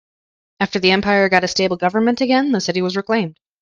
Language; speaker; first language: English; native; English